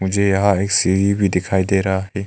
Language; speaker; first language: Hindi; non-native, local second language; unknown